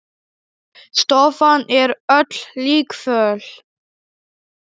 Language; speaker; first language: Icelandic; non-native, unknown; Polish